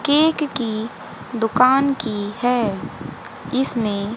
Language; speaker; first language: Hindi; native; Hindi